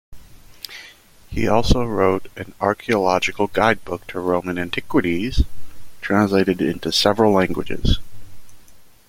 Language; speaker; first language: English; native; English